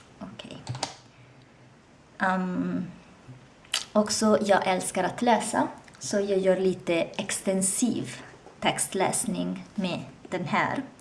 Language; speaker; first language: Swedish; non-native, learner; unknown